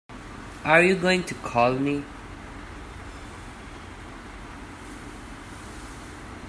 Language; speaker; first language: English; non-native, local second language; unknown